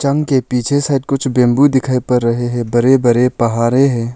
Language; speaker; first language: Hindi; non-native, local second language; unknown